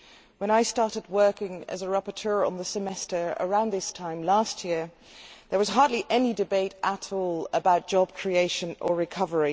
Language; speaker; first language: English; non-native, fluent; Dutch